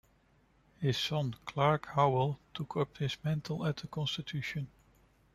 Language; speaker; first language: English; non-native, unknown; Dutch